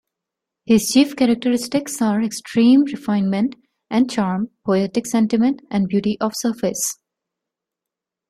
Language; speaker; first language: English; non-native, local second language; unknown